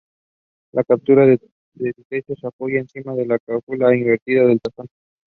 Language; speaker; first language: English; non-native, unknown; Spanish